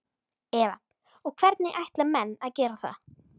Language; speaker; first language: Icelandic; native; Icelandic